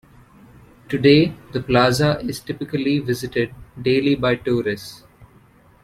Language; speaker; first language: English; non-native, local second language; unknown